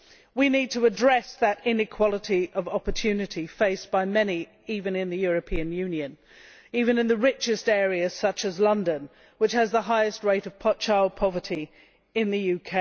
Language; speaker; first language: English; native; English